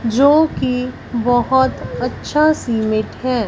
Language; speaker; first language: Hindi; non-native, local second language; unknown